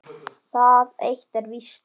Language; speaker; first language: Icelandic; native; Icelandic